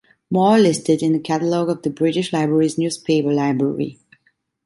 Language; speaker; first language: English; non-native, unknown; Italian